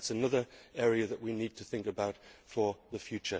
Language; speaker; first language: English; native; English